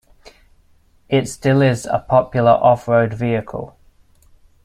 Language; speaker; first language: English; native; English